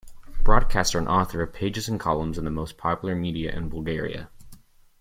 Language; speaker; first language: English; native; English